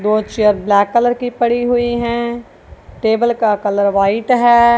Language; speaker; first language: Hindi; non-native, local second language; Punjabi